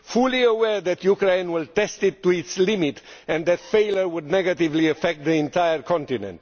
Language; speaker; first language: English; non-native, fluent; Romanian